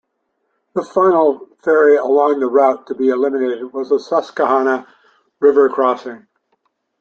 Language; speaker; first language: English; native; English